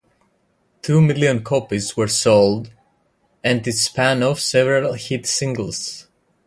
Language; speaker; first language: English; native; English